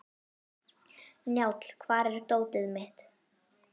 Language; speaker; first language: Icelandic; native; Icelandic